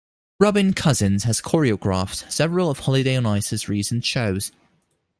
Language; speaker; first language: English; non-native, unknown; Dutch